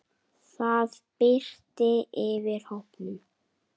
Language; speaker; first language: Icelandic; native; Icelandic